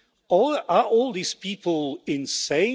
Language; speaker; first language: English; non-native, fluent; Polish